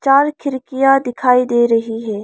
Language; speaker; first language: Hindi; non-native, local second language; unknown